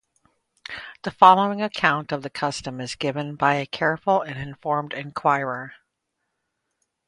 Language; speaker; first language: English; native; English